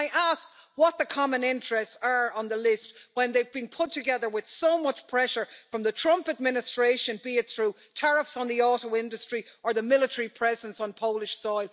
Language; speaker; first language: English; native; English